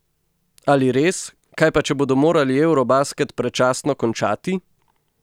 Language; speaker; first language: Slovenian; native; Slovenian